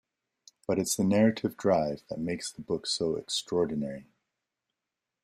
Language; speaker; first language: English; native; English